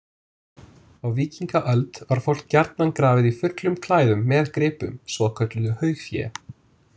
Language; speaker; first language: Icelandic; non-native, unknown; English